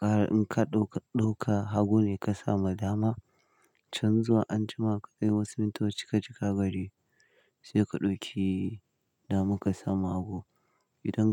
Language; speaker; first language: Hausa; native; Hausa